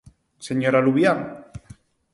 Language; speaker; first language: Galician; non-native, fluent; Spanish